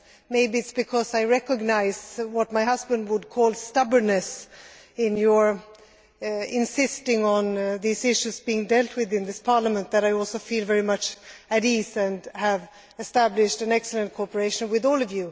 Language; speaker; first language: English; non-native, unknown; Swedish